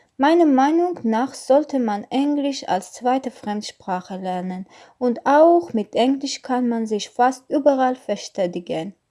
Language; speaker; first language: German; non-native, learner; Armenian